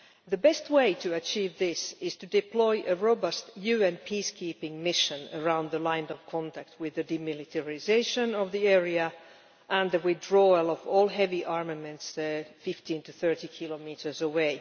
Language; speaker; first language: English; non-native, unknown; Finnish